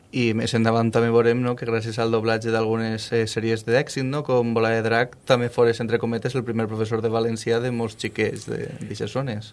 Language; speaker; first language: Catalan; native; Catalan